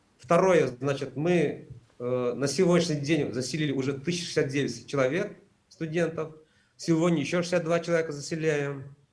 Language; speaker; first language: Russian; native; Russian